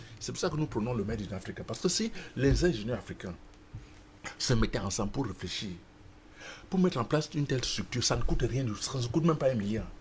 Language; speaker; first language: French; non-native, local second language; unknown